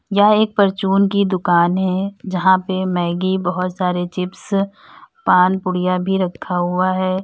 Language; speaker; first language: Hindi; native; Hindi